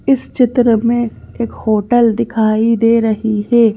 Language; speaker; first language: Hindi; native; Hindi